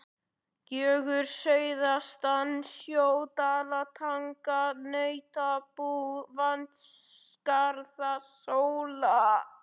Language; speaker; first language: Icelandic; native; Icelandic